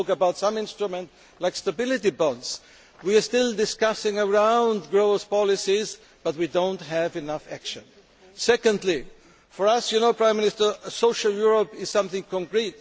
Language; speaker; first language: English; non-native, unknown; German